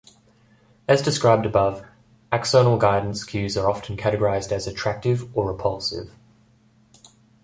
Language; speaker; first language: English; native; English